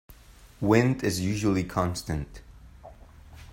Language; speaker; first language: English; non-native, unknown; Spanish